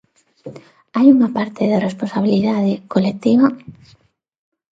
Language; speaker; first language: Galician; non-native, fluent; Spanish